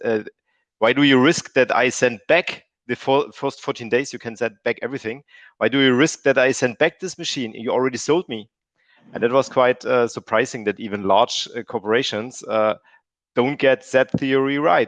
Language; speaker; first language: English; non-native, fluent; German